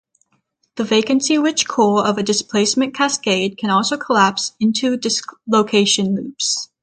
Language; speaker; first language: English; native; English